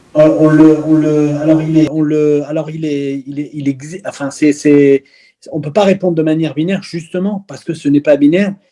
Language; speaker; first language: French; early bilingual, other home language; Arabic